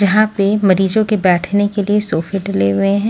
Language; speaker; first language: Hindi; native; Hindi